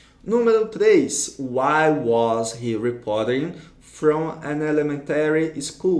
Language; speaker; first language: English; non-native, fluent; Portuguese